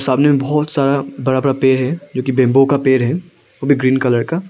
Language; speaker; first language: Hindi; early bilingual, other home language; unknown